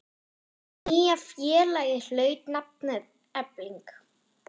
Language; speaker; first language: Icelandic; non-native, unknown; German